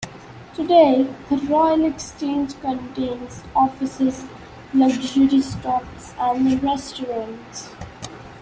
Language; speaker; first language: English; non-native, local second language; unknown